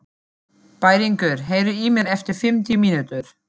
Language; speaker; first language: Icelandic; non-native, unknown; German